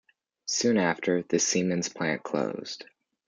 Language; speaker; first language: English; native; English